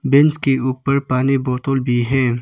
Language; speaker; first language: Hindi; non-native, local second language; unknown